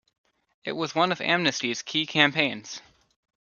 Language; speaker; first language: English; native; English